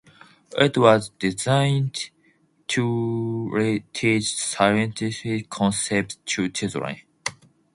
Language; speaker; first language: English; non-native, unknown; Japanese